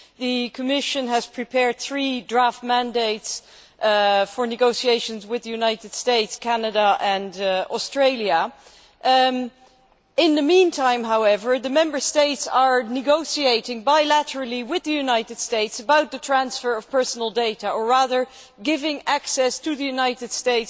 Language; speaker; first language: English; non-native, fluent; Dutch